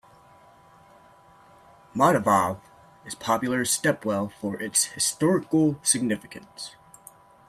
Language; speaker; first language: English; native; English